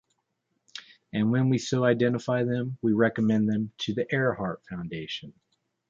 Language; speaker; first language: English; native; English